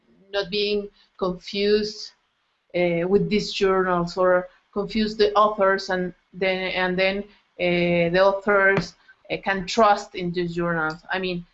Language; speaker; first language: English; non-native, fluent; Spanish